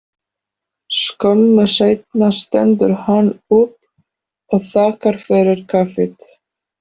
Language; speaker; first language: Icelandic; non-native, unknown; Polish